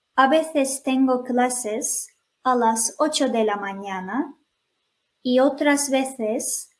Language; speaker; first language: Spanish; non-native, fluent; Turkish